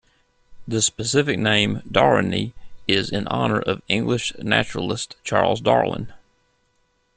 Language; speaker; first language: English; native; English